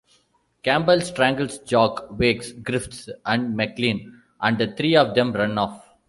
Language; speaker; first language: English; non-native, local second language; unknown